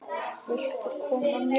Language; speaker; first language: Icelandic; native; Icelandic